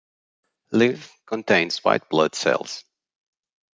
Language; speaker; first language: English; non-native, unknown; Portuguese